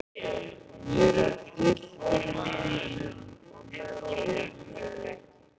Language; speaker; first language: Icelandic; native; Icelandic